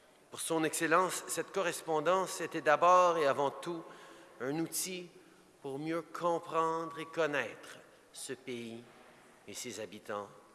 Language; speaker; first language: French; early bilingual, heritage; French